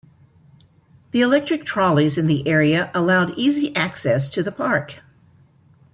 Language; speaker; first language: English; native; English